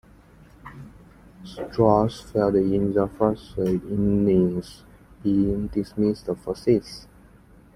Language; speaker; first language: English; non-native, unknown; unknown